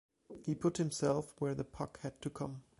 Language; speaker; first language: English; non-native, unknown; German